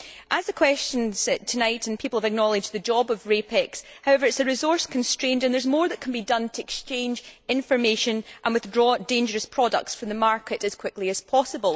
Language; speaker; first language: English; native; English